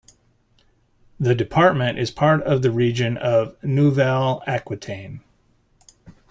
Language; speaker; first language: English; native; English